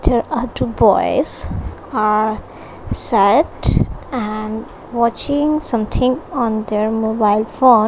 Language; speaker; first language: English; non-native, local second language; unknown